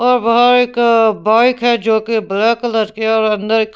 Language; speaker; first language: Hindi; non-native, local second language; Punjabi